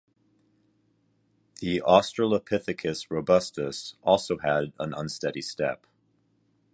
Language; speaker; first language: English; native; English